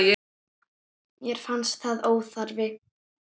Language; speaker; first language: Icelandic; native; Icelandic